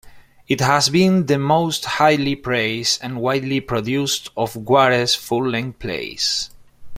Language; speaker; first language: English; non-native, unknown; Spanish